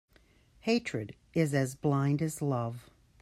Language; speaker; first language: English; native; English